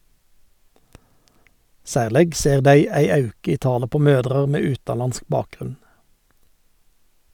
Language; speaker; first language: Norwegian; native; Norwegian